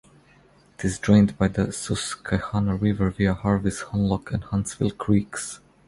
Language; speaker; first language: English; non-native, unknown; Croatian